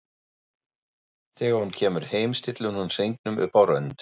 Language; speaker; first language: Icelandic; non-native, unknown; German